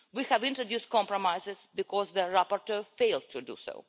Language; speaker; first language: English; non-native, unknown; Russian